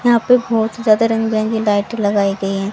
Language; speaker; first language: Hindi; native; Hindi